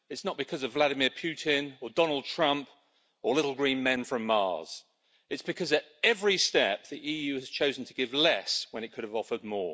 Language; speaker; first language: English; native; English